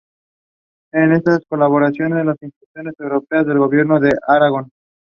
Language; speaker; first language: English; non-native, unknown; Spanish